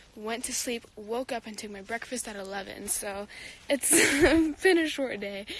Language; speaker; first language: English; native; English